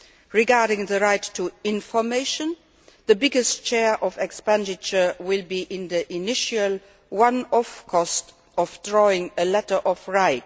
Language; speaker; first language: English; non-native, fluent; Luxembourgish